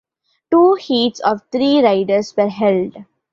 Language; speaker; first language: English; non-native, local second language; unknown